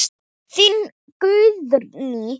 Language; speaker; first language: Icelandic; non-native, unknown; Thai